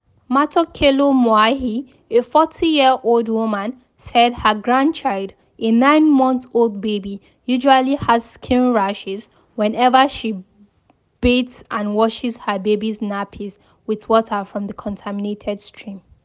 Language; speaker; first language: English; non-native, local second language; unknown